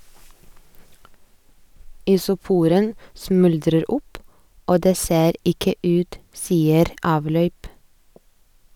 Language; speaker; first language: Norwegian; non-native, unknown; Lithuanian